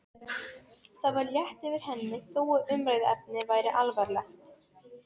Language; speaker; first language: Icelandic; non-native, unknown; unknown